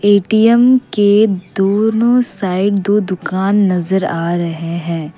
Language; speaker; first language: Hindi; non-native, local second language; Assamese